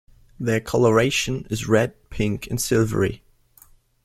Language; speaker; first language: English; non-native, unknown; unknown